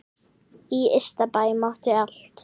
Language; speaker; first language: Icelandic; native; Icelandic